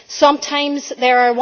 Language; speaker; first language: English; native; English